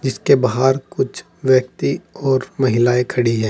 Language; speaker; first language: Hindi; native; Hindi